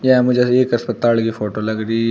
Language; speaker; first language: Hindi; native; Hindi